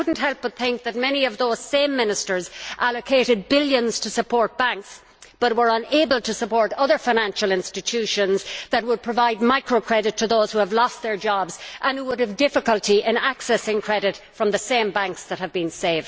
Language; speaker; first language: English; native; English